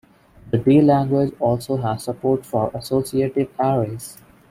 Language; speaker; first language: English; non-native, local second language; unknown